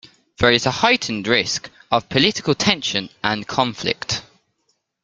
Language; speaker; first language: English; native; English